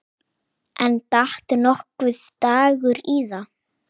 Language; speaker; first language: Icelandic; native; Icelandic